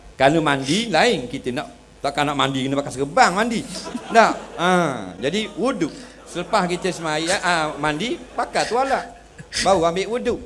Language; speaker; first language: Malay; native; Malay